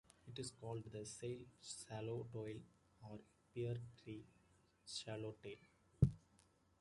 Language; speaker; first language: English; native; English